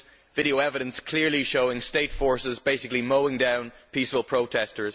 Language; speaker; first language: English; native; English